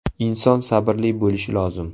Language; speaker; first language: Uzbek; native; Uzbek